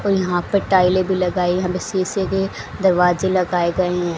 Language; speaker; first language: Hindi; native; Hindi